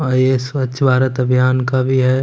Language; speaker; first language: Hindi; non-native, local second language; Punjabi